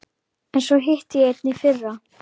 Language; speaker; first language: Icelandic; native; Icelandic